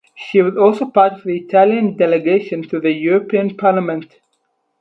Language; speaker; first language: English; non-native, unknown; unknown